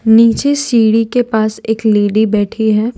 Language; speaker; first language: Hindi; non-native, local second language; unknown